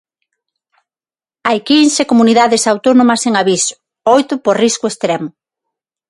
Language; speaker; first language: Galician; non-native, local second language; Spanish